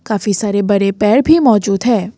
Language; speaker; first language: Hindi; non-native, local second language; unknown